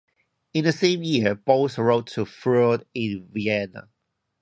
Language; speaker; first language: English; non-native, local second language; Cantonese